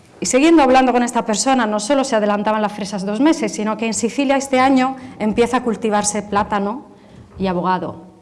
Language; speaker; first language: Spanish; non-native, related language; Italian